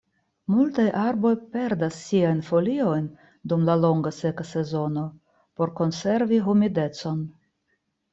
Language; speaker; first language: Esperanto; non-native, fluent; Russian